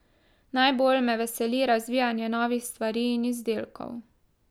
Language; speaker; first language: Slovenian; native; Slovenian